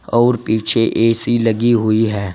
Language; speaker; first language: Hindi; native; Hindi